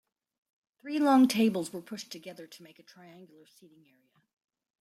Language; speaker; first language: English; native; English